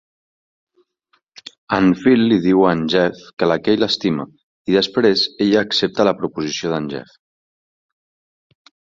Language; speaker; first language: Catalan; native; Catalan